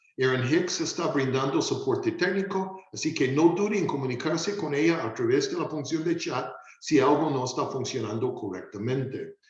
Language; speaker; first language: Spanish; non-native, fluent; English